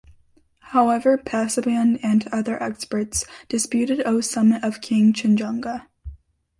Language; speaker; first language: English; native; English